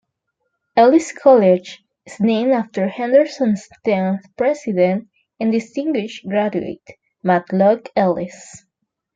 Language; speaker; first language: English; non-native, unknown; Spanish